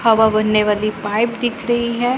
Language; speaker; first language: Hindi; non-native, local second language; Punjabi